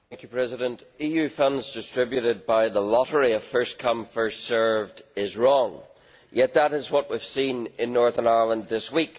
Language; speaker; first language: English; native; English